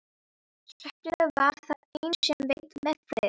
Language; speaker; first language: Icelandic; non-native, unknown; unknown